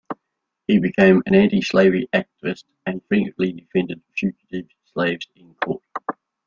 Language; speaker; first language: English; native; English